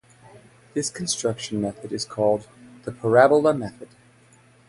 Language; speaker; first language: English; native; English